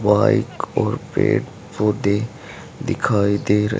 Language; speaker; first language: Hindi; native; Hindi